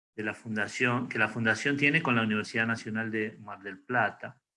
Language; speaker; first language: Spanish; native; Spanish